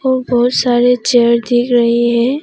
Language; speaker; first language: Hindi; non-native, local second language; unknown